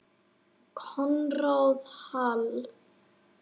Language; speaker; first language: Icelandic; native; Icelandic